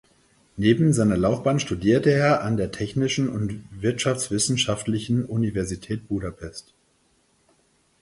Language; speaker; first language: German; native; German